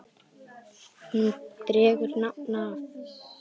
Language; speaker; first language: Icelandic; native; Icelandic